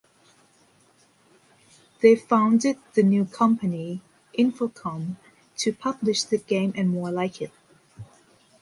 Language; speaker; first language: English; non-native, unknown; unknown